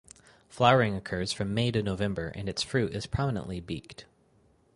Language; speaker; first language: English; native; English